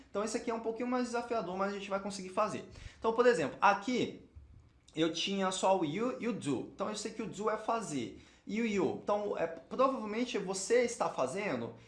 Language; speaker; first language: Portuguese; native; Portuguese